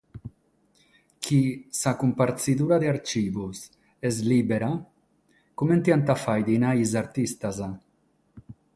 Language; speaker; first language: Sardinian; non-native, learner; Catalan